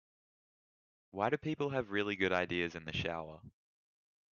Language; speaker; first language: English; native; English